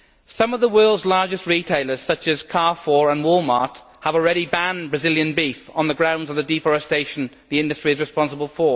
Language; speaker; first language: English; native; English